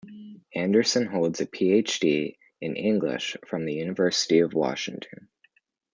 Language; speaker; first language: English; native; English